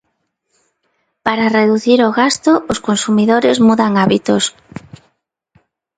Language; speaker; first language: Galician; non-native, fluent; Spanish